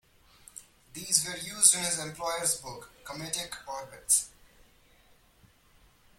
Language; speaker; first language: English; non-native, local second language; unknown